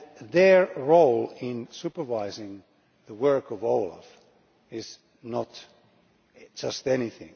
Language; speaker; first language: English; non-native, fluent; Finnish